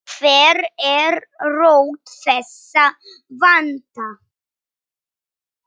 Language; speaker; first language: Icelandic; non-native, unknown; Polish